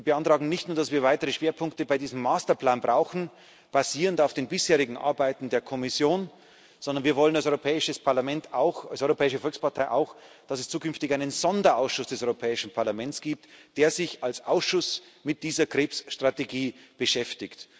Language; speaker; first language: German; native; German